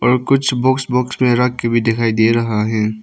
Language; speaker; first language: Hindi; non-native, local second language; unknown